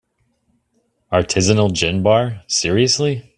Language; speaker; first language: English; native; English